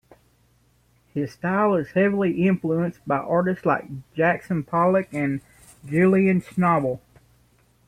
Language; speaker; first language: English; native; English